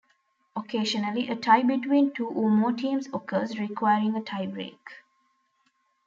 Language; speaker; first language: English; non-native, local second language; Tamil